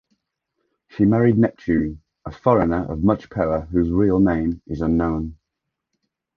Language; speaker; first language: English; native; English